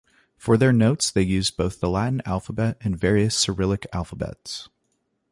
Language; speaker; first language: English; native; English